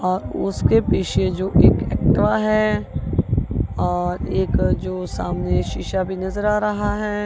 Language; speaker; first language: Hindi; non-native, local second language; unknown